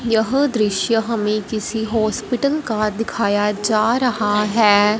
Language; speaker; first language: Hindi; non-native, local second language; Punjabi